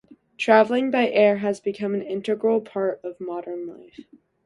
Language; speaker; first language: English; native; English